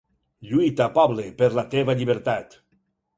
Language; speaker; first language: Catalan; native; Catalan